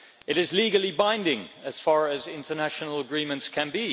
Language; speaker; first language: English; non-native, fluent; Dutch